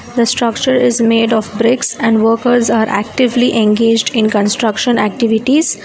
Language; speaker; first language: English; non-native, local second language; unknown